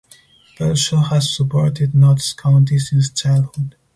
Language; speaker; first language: English; non-native, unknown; Spanish